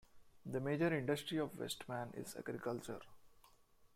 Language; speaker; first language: English; non-native, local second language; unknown